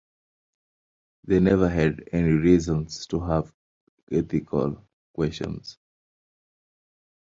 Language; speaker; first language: English; non-native, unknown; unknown